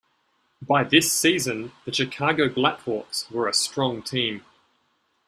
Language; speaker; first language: English; native; English